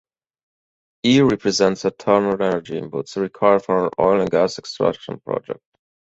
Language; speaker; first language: English; native; English